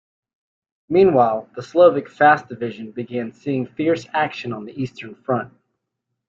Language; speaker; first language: English; native; English